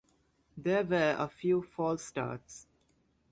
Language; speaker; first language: English; native; English